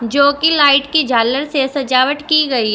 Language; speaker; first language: Hindi; native; Hindi